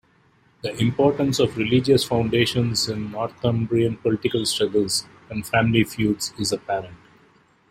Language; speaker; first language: English; non-native, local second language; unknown